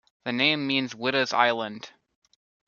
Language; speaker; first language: English; native; English